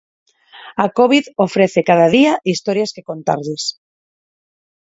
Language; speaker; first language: Galician; non-native, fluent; Spanish